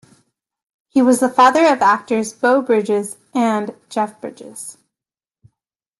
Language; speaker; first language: English; native; English